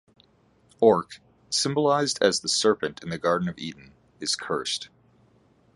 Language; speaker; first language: English; native; English